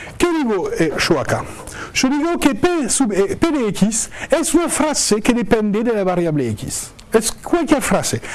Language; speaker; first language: Spanish; non-native, fluent; French